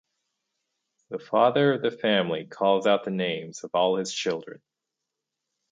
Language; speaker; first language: English; native; English